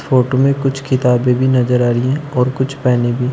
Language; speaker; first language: Hindi; native; Hindi